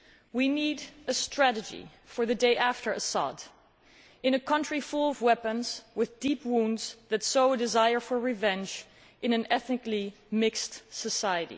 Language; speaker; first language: English; non-native, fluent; Dutch